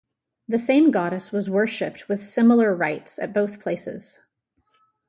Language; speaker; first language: English; native; English